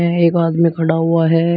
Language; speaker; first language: Hindi; native; Hindi